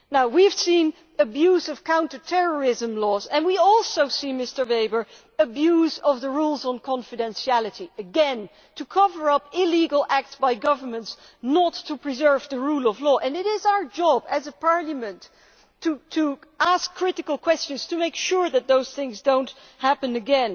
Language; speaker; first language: English; non-native, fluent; Dutch